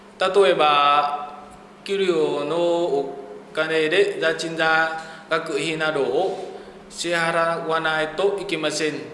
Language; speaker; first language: Japanese; non-native, learner; Vietnamese